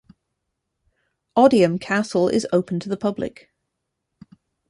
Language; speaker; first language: English; native; English